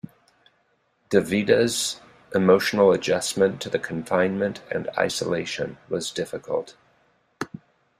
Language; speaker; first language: English; native; English